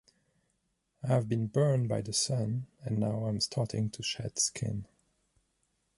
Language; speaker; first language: English; non-native, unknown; French